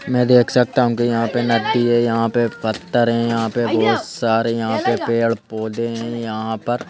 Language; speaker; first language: Hindi; native; Hindi